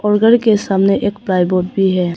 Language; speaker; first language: Hindi; non-native, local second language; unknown